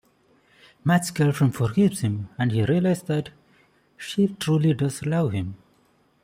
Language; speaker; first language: English; non-native, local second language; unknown